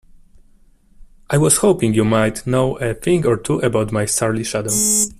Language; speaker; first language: English; non-native, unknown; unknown